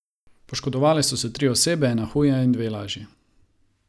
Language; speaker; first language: Slovenian; non-native, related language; Croatian